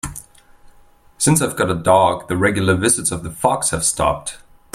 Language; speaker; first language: English; non-native, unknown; German